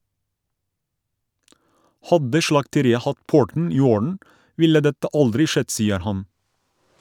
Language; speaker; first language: Norwegian; non-native, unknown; Turkish